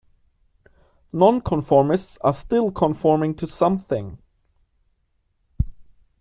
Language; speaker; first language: English; non-native, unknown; German